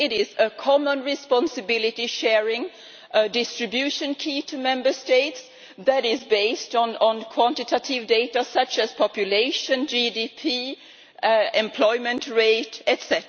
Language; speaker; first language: English; non-native, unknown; Swedish